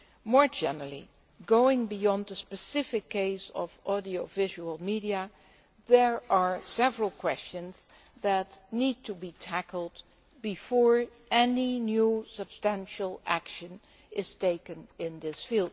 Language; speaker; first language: English; non-native, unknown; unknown